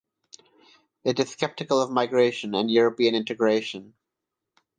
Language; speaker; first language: English; non-native, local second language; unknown